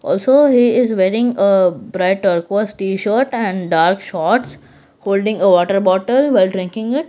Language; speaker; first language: English; non-native, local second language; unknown